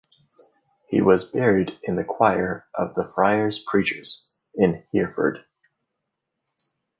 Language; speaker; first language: English; native; English